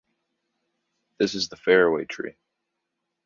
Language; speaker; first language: English; native; English